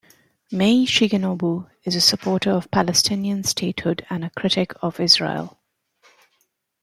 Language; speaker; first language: English; native; English